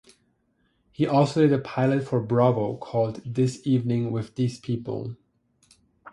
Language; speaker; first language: English; non-native, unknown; German